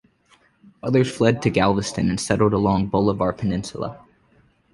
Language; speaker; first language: English; native; English